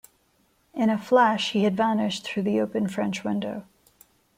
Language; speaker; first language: English; non-native, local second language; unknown